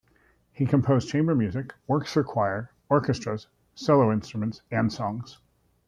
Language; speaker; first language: English; native; English